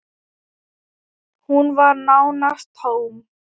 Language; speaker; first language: Icelandic; non-native, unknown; Thai